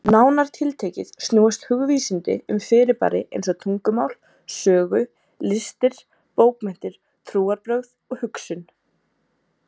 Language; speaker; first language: Icelandic; native; Icelandic